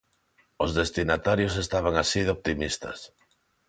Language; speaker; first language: Galician; non-native, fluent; Spanish